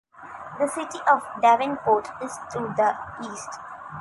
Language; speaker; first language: English; non-native, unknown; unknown